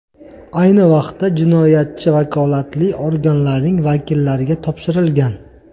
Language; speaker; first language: Uzbek; native; Uzbek